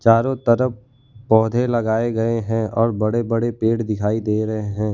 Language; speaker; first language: Hindi; non-native, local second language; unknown